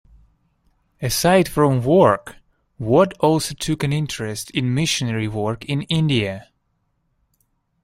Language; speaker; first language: English; non-native, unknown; Russian